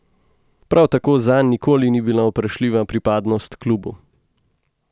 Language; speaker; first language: Slovenian; native; Slovenian